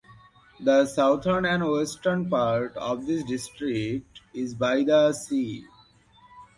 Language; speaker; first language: English; non-native, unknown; Bangla